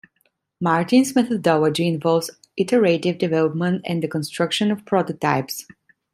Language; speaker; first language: English; non-native, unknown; Italian